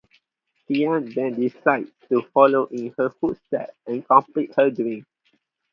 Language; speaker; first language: English; non-native, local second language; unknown